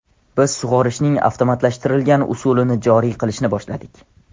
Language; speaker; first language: Uzbek; non-native, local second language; Tajik